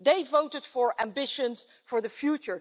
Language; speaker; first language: English; non-native, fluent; Dutch